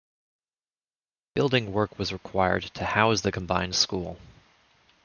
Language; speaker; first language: English; native; English